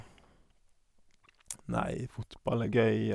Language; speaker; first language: Norwegian; native; Norwegian